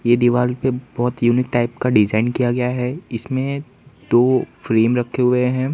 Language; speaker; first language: Hindi; non-native, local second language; Gujarati